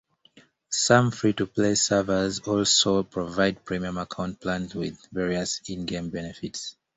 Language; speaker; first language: English; native; English